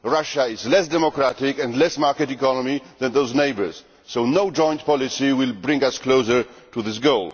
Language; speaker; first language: English; non-native, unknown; Polish